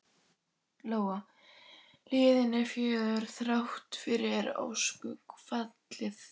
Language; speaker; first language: Icelandic; native; Icelandic